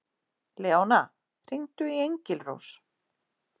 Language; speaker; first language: Icelandic; native; Icelandic